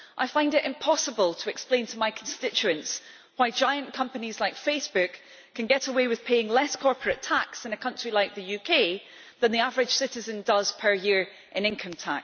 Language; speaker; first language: English; native; English